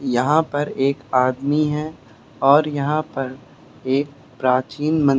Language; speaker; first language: Hindi; native; Hindi